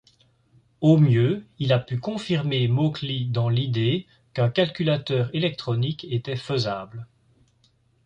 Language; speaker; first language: French; native; French